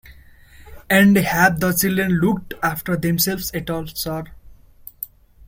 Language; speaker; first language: English; non-native, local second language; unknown